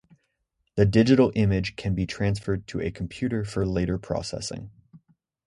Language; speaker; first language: English; native; English